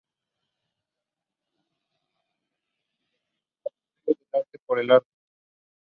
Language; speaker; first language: English; non-native, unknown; Spanish